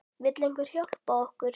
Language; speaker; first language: Icelandic; native; Icelandic